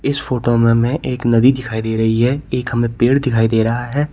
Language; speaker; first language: Hindi; native; Hindi